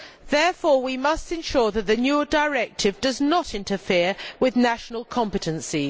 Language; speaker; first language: English; native; English